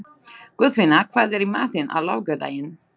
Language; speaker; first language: Icelandic; non-native, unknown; Slovak